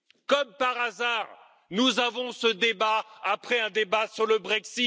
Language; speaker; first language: French; native; French